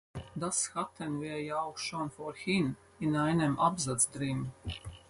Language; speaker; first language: German; non-native, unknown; Latvian